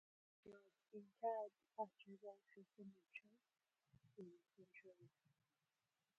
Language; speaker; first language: English; non-native, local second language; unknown